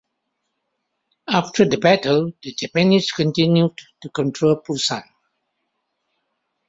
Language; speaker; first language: English; non-native, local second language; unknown